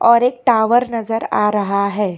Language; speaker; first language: Hindi; non-native, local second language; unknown